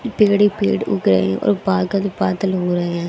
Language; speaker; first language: Hindi; native; Hindi